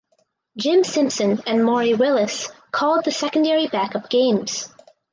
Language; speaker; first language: English; native; English